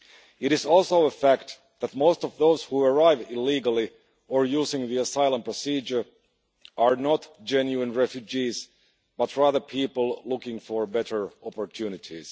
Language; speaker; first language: English; non-native, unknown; Finnish